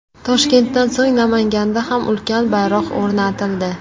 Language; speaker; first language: Uzbek; native; Uzbek